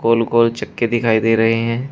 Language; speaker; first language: Hindi; native; Hindi